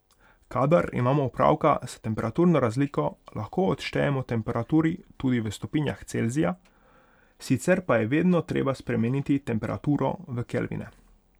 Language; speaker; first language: Slovenian; non-native, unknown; Hungarian